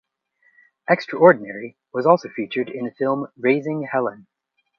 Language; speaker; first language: English; native; English